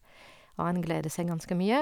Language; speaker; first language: Norwegian; non-native, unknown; French